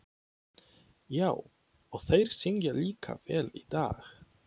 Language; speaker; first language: Icelandic; non-native, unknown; Polish